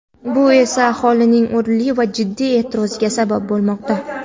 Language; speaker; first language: Uzbek; non-native, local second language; Kara-Kalpak